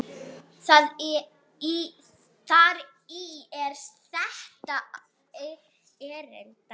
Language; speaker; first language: Icelandic; non-native, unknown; Arabic